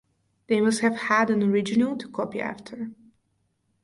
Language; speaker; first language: English; non-native, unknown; Bulgarian